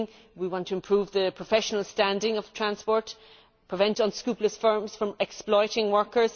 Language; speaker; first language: English; native; English